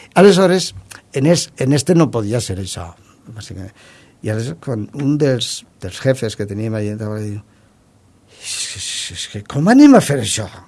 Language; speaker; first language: Catalan; non-native, local second language; Spanish